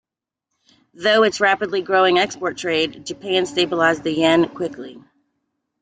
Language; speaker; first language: English; native; English